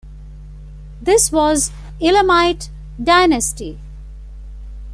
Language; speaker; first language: English; non-native, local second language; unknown